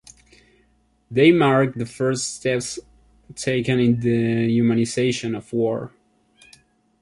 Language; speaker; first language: English; non-native, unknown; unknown